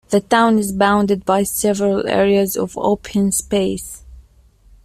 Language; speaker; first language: English; native; English